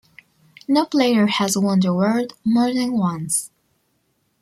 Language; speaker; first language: English; non-native, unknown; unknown